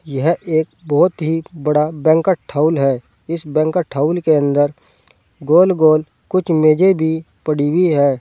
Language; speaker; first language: Hindi; native; Hindi